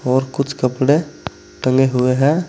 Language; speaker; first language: Hindi; native; Hindi